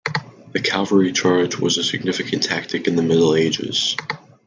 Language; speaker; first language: English; native; English